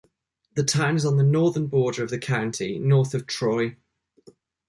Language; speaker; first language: English; native; English